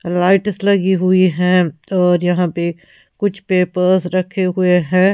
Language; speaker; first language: Hindi; non-native, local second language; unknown